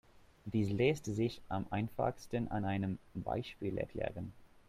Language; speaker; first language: German; non-native, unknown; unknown